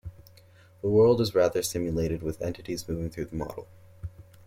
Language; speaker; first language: English; native; English